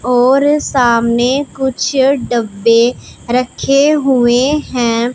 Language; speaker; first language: Hindi; non-native, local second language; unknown